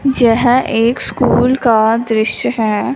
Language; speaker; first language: Hindi; non-native, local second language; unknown